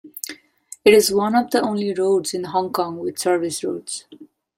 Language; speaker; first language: English; non-native, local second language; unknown